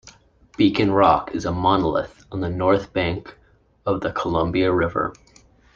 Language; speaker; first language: English; native; English